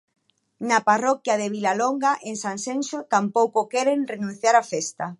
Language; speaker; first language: Galician; native; Galician